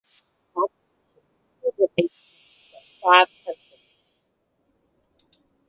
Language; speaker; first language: English; native; English